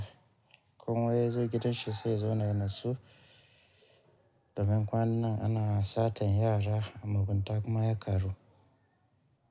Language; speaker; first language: Hausa; native; Hausa